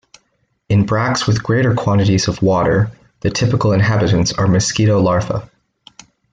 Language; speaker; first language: English; native; English